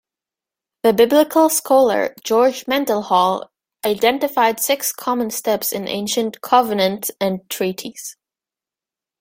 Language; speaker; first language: English; native; English